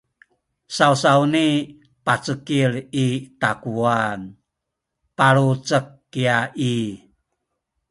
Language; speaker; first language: Sakizaya; native; Sakizaya